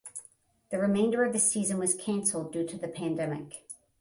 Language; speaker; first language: English; native; English